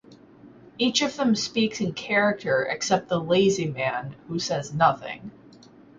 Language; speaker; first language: English; native; English